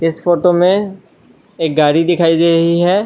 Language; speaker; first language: Hindi; non-native, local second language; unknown